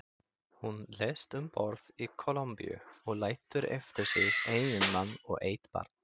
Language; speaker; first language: Icelandic; native; Icelandic